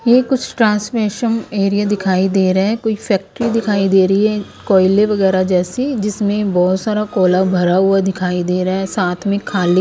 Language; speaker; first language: Hindi; non-native, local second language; Punjabi